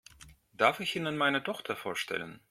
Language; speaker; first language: German; non-native, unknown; Russian